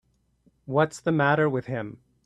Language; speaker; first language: English; native; English